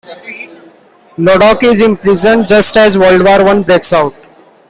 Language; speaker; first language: English; non-native, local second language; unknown